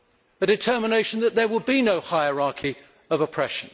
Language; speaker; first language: English; native; English